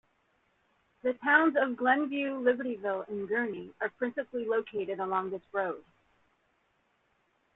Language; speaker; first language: English; native; English